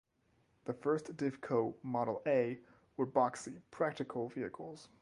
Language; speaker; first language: English; non-native, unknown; French